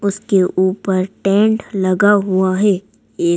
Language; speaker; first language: Hindi; native; Hindi